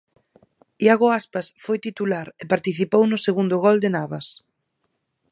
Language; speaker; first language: Galician; native; Galician